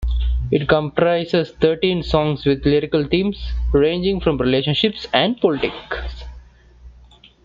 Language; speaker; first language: English; non-native, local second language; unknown